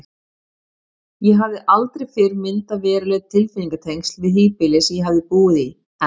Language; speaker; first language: Icelandic; native; Icelandic